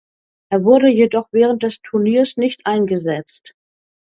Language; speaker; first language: German; native; German